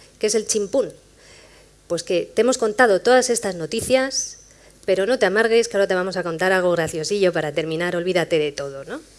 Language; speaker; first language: Spanish; native; Spanish